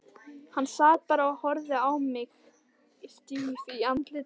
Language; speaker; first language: Icelandic; native; Icelandic